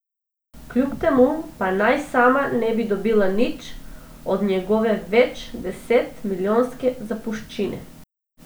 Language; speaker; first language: Slovenian; non-native, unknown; Macedonian